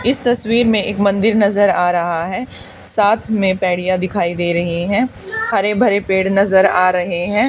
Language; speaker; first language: Hindi; native; Hindi